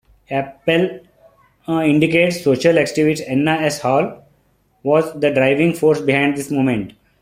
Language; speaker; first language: English; non-native, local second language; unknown